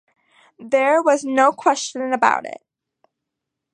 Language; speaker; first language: English; native; English